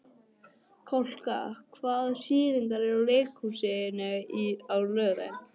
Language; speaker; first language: Icelandic; non-native, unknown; English